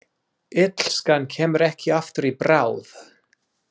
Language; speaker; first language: Icelandic; non-native, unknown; English